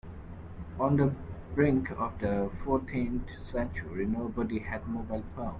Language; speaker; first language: English; non-native, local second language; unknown